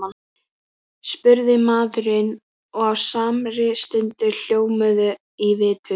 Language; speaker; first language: Icelandic; native; Icelandic